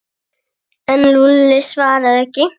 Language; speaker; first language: Icelandic; native; Icelandic